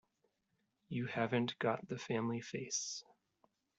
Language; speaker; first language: English; native; English